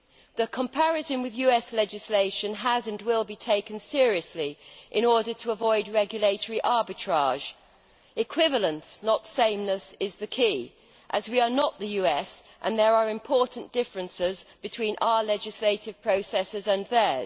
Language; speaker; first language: English; native; English